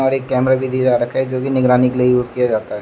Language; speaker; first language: Hindi; native; Hindi